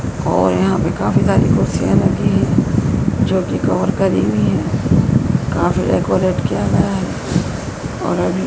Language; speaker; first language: Hindi; native; Hindi